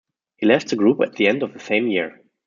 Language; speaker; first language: English; non-native, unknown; German